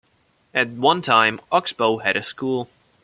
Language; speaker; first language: English; non-native, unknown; German